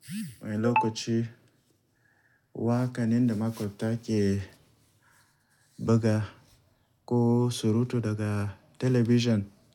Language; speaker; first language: Hausa; native; Hausa